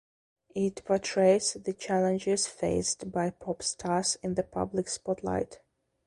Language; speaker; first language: English; non-native, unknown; Belarusian